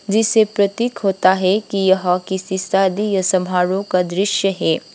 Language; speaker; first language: Hindi; non-native, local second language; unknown